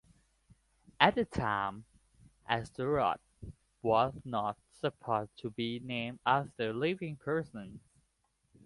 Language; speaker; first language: English; non-native, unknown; Thai